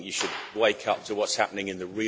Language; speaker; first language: English; native; English